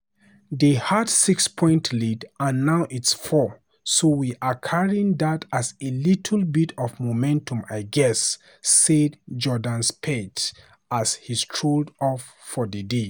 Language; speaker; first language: English; non-native, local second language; Hausa